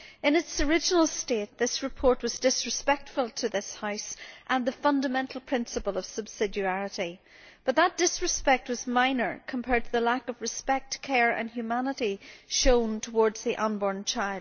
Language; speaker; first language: English; native; English